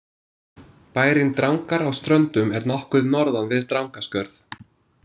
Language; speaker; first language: Icelandic; non-native, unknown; English